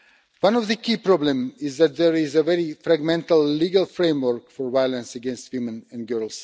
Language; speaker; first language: English; non-native, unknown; Russian